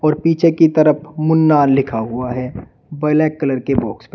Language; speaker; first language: Hindi; native; Hindi